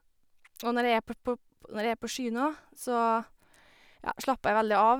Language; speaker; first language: Norwegian; native; Norwegian